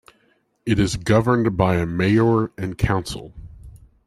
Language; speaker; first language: English; native; English